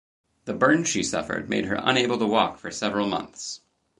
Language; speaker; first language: English; native; English